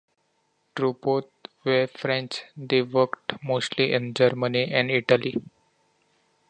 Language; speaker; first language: English; non-native, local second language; Marathi